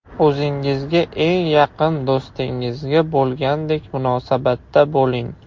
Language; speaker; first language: Uzbek; non-native, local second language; Russian